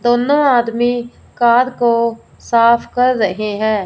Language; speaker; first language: Hindi; non-native, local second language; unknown